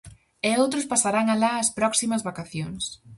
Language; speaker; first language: Galician; native; Galician